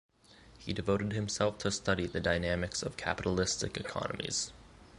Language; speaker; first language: English; native; English